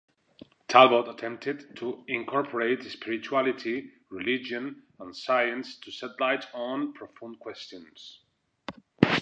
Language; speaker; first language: English; non-native, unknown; Spanish